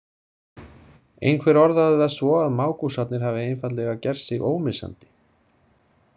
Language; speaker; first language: Icelandic; native; Icelandic